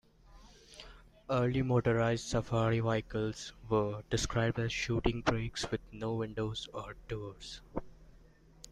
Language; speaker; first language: English; non-native, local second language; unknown